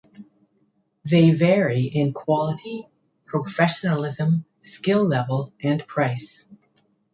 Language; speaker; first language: English; native; English